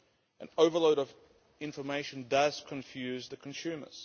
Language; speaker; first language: English; non-native, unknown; Lithuanian